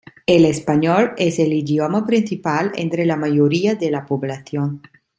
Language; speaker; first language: Spanish; non-native, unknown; Italian